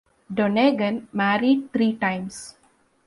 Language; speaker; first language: English; non-native, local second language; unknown